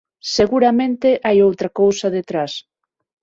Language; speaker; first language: Galician; non-native, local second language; Spanish